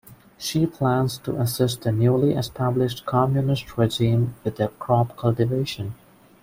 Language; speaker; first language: English; non-native, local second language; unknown